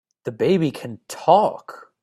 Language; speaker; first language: English; native; English